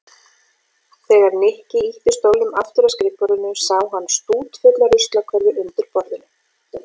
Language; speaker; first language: Icelandic; native; Icelandic